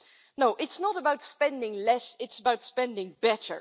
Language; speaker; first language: English; non-native, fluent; Dutch